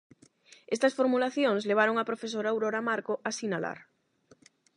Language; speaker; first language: Galician; non-native, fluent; Spanish